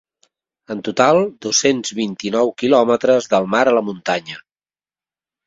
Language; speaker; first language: Catalan; native; Catalan